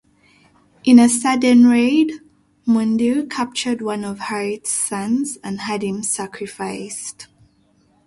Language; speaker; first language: English; native; English